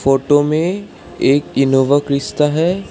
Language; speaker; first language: Hindi; non-native, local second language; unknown